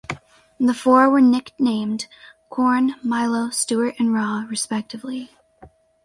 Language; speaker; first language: English; native; English